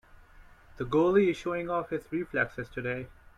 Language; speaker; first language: English; non-native, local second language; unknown